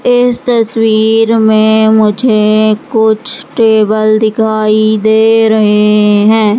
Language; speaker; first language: Hindi; native; Hindi